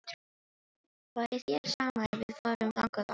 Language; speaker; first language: Icelandic; non-native, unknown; Filipino